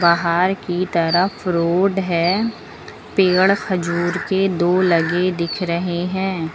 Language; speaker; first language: Hindi; native; Hindi